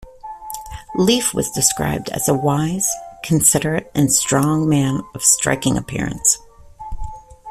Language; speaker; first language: English; native; English